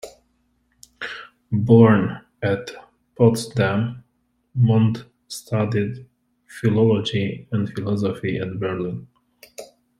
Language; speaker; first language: English; native; English